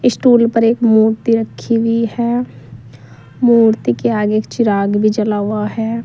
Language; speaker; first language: Hindi; native; Hindi